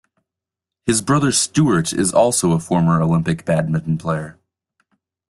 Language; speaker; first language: English; native; English